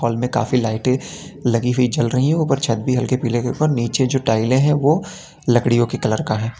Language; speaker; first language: Hindi; native; Hindi